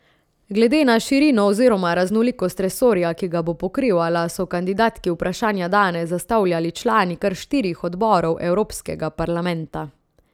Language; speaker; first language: Slovenian; native; Slovenian